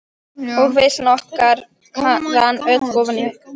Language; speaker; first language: Icelandic; non-native, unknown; Polish